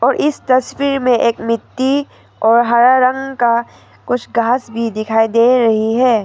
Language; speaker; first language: Hindi; non-native, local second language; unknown